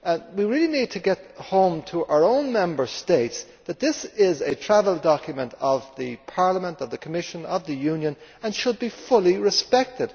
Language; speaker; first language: English; native; English